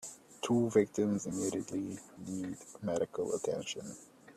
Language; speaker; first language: English; native; English